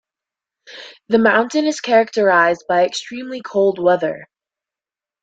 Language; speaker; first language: English; native; English